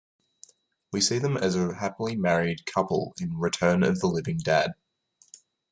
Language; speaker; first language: English; native; English